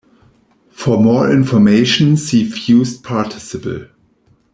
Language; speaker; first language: English; non-native, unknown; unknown